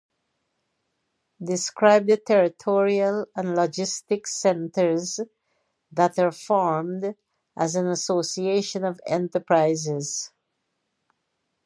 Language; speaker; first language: English; native; English